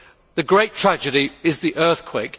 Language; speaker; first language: English; native; English